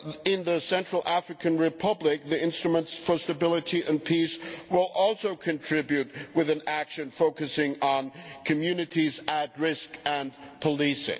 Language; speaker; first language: English; non-native, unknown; German